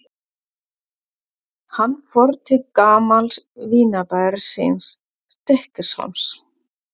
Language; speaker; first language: Icelandic; non-native, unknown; German